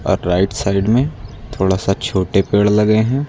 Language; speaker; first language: Hindi; native; Hindi